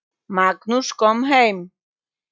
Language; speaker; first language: Icelandic; non-native, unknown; Polish